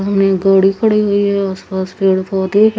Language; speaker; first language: Hindi; native; Hindi